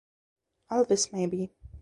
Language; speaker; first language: English; non-native, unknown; Belarusian